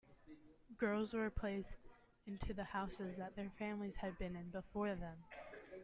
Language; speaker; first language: English; native; English